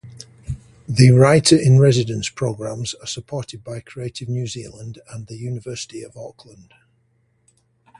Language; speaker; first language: English; native; English